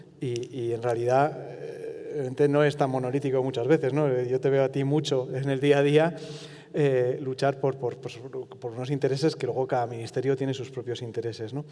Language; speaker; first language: Spanish; non-native, related language; Italian